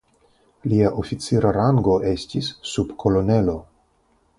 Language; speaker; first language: Esperanto; non-native, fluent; Russian